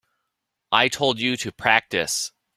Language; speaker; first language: English; native; English